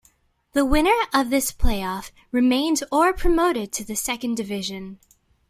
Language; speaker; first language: English; native; English